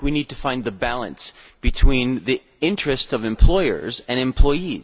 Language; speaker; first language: English; non-native, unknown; Dutch